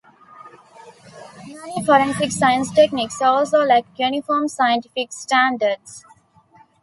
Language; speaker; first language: English; non-native, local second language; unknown